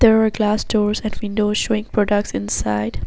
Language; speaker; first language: English; non-native, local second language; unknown